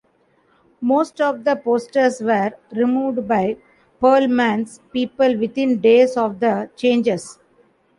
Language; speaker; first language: English; non-native, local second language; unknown